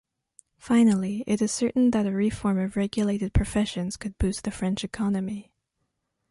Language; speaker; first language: English; non-native, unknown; French